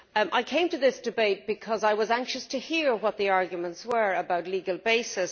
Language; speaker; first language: English; native; English